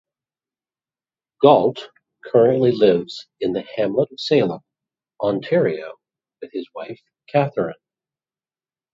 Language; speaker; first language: English; native; English